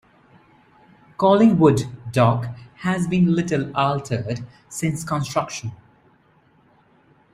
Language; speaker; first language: English; non-native, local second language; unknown